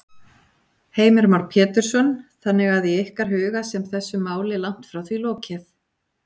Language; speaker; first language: Icelandic; native; Icelandic